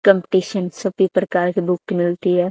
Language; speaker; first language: Hindi; native; Hindi